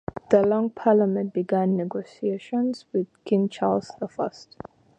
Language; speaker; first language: English; native; English